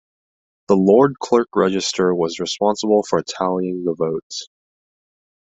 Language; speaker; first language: English; native; English